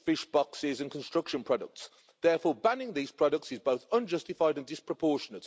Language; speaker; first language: English; native; English